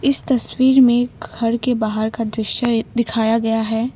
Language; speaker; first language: Hindi; non-native, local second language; Assamese